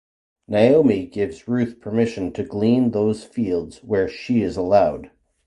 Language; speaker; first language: English; native; English